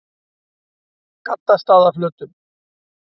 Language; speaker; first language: Icelandic; native; Icelandic